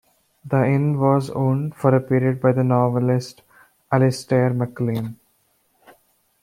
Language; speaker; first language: English; non-native, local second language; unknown